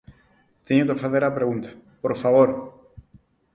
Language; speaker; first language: Galician; non-native, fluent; Spanish